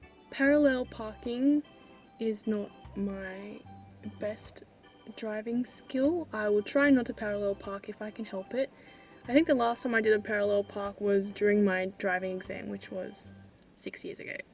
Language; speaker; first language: English; early bilingual, other home language; Japanese